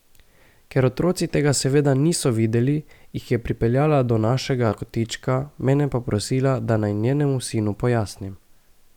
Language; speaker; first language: Slovenian; native; Slovenian